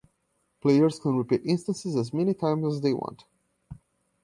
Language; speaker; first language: English; non-native, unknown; Portuguese